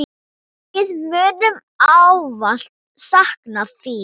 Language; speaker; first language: Icelandic; non-native, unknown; Thai